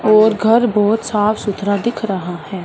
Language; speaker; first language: Hindi; non-native, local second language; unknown